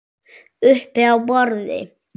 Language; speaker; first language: Icelandic; native; Icelandic